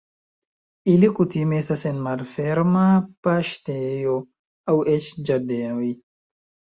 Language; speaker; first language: Esperanto; non-native, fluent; Chinese